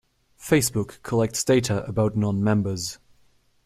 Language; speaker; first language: English; non-native, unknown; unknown